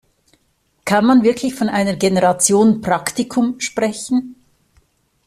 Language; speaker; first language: German; native; German